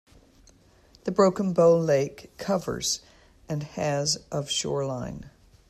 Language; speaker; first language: English; native; English